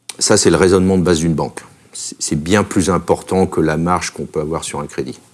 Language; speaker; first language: French; native; French